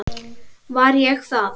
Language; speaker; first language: Icelandic; native; Icelandic